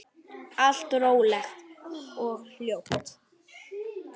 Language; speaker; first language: Icelandic; native; Icelandic